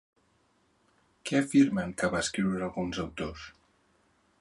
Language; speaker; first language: Catalan; native; Catalan